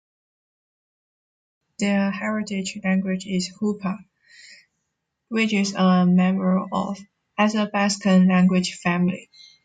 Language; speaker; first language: English; non-native, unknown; Chinese